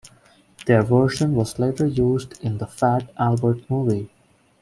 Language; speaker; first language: English; non-native, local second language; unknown